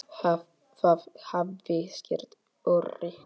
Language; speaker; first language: Icelandic; non-native, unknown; Polish